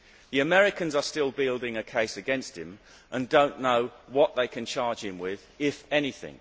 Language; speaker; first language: English; native; English